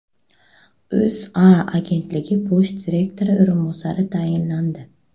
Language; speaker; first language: Uzbek; native; Uzbek